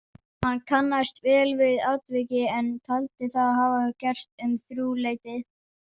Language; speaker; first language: Icelandic; non-native, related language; Danish